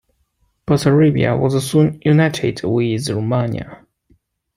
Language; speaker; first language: English; non-native, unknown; Chinese